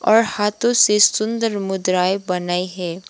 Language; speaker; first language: Hindi; non-native, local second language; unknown